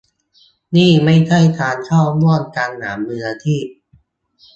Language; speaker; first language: Thai; native; Thai